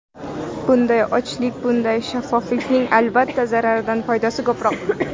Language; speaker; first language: Uzbek; non-native, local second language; Kara-Kalpak